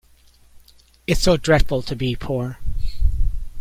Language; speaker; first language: English; native; English